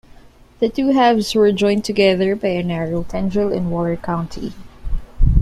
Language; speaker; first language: English; non-native, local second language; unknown